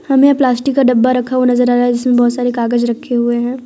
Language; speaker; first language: Hindi; non-native, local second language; Gujarati